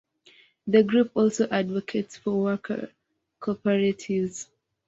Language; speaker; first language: English; non-native, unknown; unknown